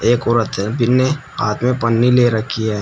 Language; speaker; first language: Hindi; native; Hindi